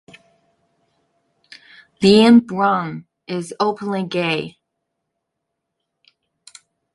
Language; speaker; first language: English; non-native, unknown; Chinese